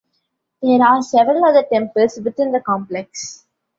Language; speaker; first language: English; non-native, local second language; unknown